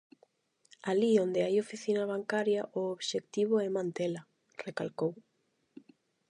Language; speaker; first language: Galician; non-native, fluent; Spanish